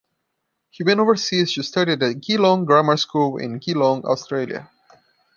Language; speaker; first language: English; non-native, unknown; Portuguese